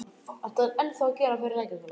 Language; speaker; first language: Icelandic; native; Icelandic